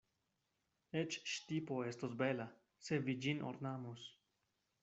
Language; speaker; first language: Esperanto; non-native, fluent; Spanish